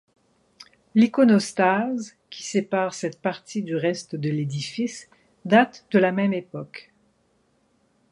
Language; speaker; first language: French; native; French